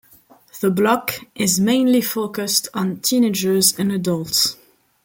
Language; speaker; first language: English; non-native, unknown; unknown